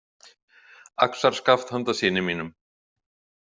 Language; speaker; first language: Icelandic; native; Icelandic